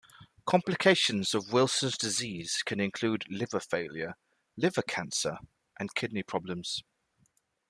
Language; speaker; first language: English; native; English